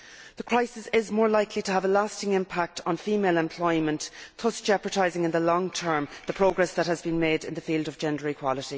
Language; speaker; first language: English; native; English